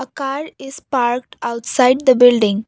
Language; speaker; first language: English; non-native, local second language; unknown